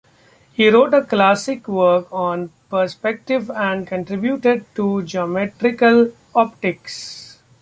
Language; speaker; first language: English; non-native, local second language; Marathi